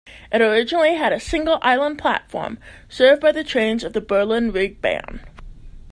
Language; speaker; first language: English; native; English